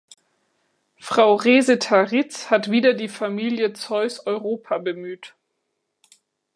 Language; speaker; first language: German; native; German